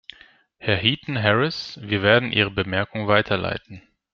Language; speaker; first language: German; non-native, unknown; Greek